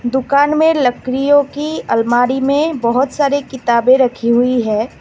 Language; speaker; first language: Hindi; non-native, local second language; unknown